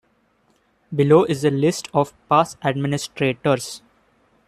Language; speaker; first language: English; non-native, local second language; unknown